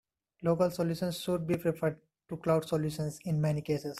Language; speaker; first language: English; non-native, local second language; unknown